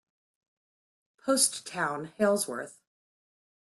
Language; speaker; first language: English; native; English